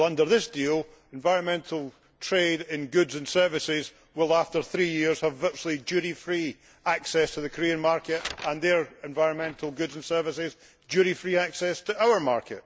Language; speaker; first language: English; native; English